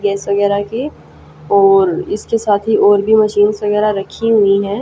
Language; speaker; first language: Hindi; native; Hindi